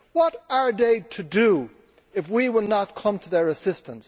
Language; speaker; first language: English; native; English